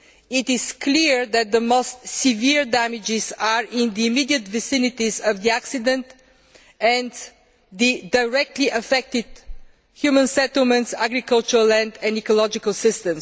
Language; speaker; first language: English; non-native, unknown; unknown